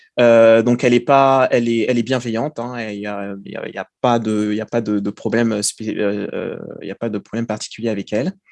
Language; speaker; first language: French; early bilingual, other home language; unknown